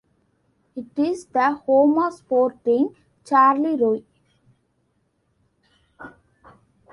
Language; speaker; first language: English; non-native, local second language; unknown